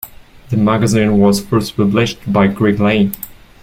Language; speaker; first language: English; non-native, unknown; French